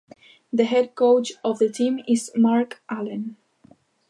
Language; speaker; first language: English; non-native, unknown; Galician